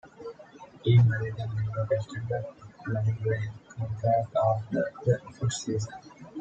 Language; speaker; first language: English; non-native, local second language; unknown